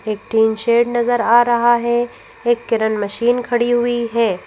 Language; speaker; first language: Hindi; native; Hindi